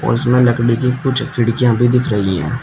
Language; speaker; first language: Hindi; native; Hindi